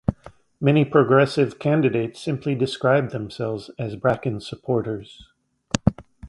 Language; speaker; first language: English; native; English